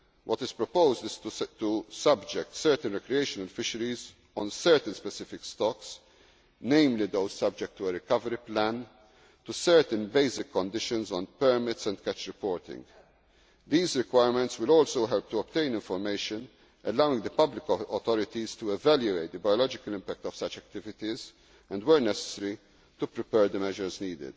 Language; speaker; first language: English; non-native, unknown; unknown